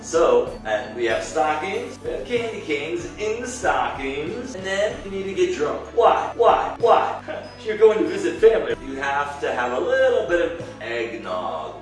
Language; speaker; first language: English; native; English